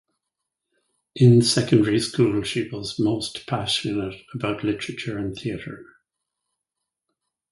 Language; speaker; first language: English; native; English